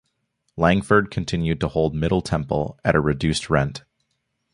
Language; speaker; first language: English; native; English